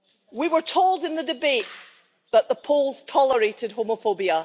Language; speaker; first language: English; native; English